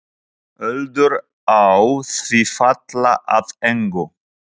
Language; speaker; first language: Icelandic; non-native, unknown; Polish